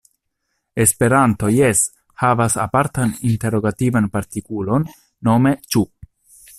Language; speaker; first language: Esperanto; non-native, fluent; Italian